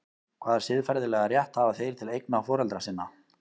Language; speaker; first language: Icelandic; native; Icelandic